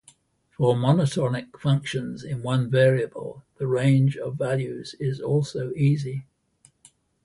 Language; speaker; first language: English; native; English